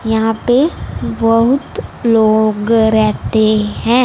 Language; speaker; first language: Hindi; non-native, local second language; Punjabi